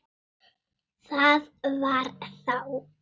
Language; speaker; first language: Icelandic; native; Icelandic